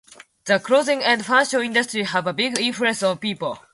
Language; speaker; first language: English; non-native, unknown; Japanese